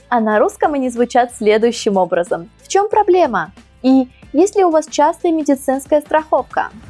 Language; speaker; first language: Russian; native; Russian